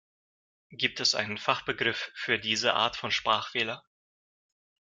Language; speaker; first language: German; non-native, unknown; Russian